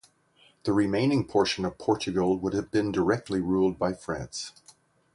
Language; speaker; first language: English; native; English